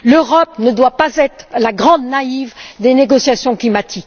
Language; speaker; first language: French; native; French